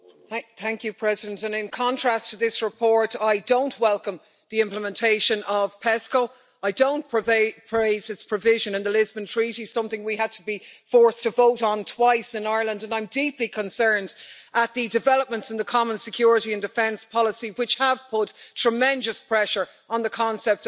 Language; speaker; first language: English; native; English